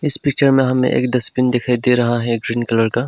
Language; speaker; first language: Hindi; non-native, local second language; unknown